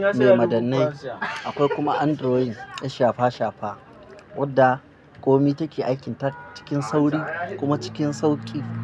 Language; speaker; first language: Hausa; non-native, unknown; Akan